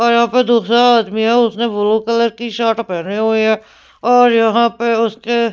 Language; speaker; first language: Hindi; non-native, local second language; Punjabi